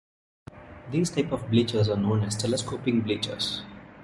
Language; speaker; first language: English; non-native, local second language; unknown